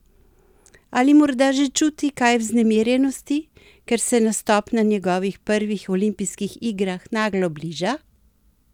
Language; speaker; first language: Slovenian; native; Slovenian